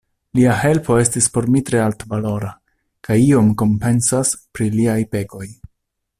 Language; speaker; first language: Esperanto; non-native, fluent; Italian